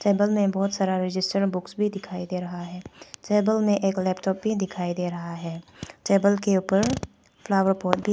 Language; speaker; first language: Hindi; non-native, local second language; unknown